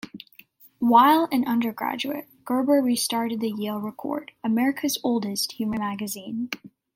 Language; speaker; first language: English; native; English